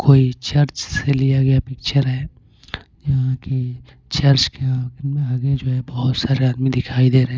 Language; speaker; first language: Hindi; non-native, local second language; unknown